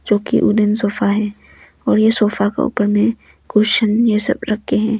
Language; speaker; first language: Hindi; non-native, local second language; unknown